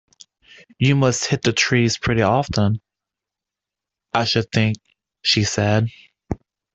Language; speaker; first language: English; native; English